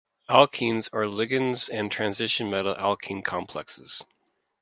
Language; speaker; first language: English; native; English